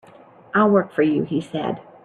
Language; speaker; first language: English; native; English